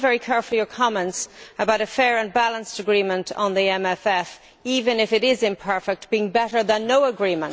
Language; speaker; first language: English; native; English